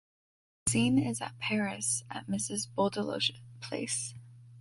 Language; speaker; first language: English; native; English